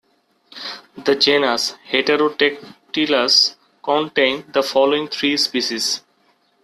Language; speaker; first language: English; non-native, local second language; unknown